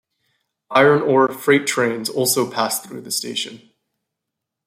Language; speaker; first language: English; native; English